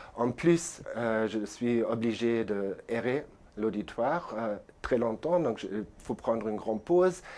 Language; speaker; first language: French; non-native, fluent; German